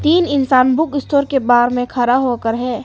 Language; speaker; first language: Hindi; non-native, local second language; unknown